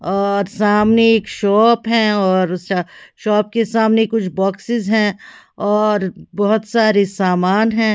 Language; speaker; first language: Hindi; native; Hindi